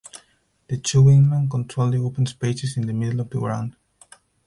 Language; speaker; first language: English; non-native, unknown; Spanish